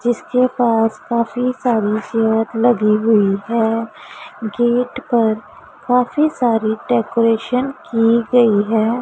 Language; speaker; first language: Hindi; non-native, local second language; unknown